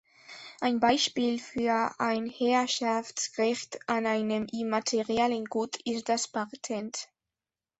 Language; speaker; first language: German; non-native, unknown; Spanish